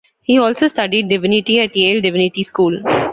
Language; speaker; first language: English; non-native, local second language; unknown